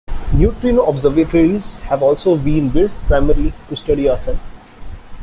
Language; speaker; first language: English; non-native, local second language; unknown